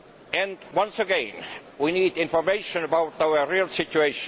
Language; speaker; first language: English; non-native, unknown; Estonian